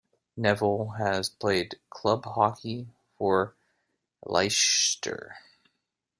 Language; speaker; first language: English; native; English